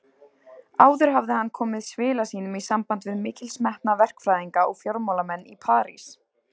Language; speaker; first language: Icelandic; native; Icelandic